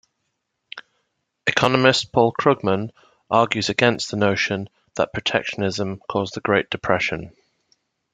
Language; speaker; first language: English; native; English